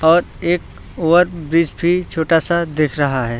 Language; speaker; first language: Hindi; native; Hindi